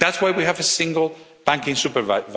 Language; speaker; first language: English; non-native, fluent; Spanish